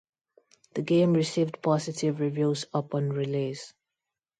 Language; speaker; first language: English; non-native, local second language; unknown